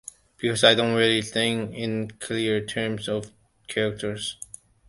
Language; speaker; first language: English; non-native, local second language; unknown